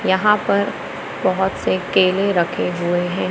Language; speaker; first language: Hindi; native; Hindi